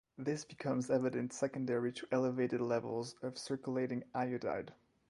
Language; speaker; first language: English; non-native, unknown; French